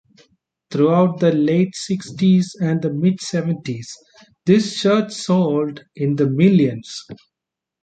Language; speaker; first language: English; non-native, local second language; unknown